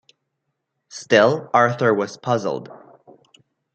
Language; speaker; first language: English; non-native, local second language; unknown